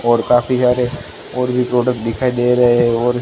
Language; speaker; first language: Hindi; non-native, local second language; Gujarati